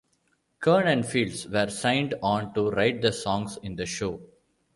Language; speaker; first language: English; non-native, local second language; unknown